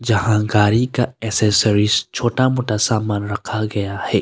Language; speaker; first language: Hindi; early bilingual, other home language; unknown